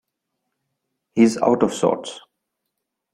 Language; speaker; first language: English; non-native, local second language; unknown